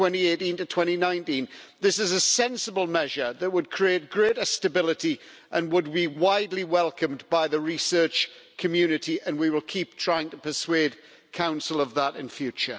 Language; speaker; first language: English; native; English